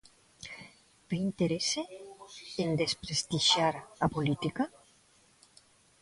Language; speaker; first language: Galician; non-native, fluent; Spanish